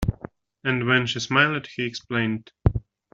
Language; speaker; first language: English; native; English